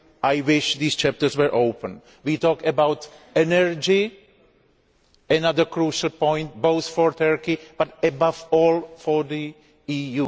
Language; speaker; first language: English; non-native, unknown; Greek